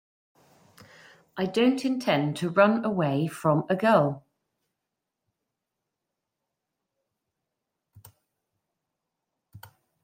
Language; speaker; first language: English; native; English